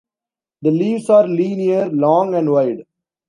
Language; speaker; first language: English; non-native, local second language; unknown